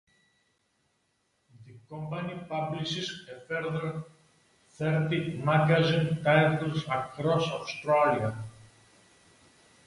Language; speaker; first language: English; non-native, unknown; Greek